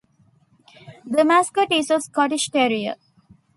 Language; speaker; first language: English; non-native, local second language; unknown